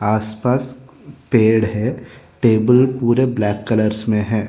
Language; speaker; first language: Hindi; non-native, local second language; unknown